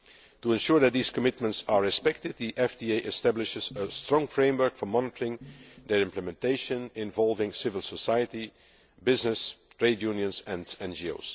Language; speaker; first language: English; non-native, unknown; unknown